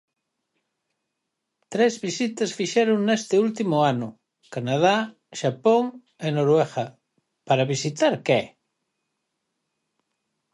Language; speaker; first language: Galician; native; Galician